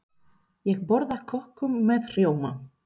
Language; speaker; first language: Icelandic; non-native, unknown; Spanish